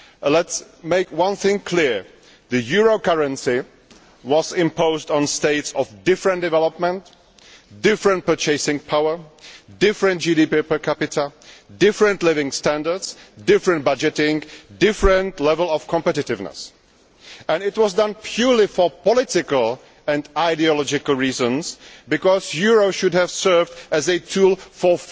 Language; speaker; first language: English; non-native, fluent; Czech